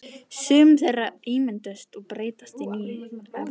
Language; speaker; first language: Icelandic; native; Icelandic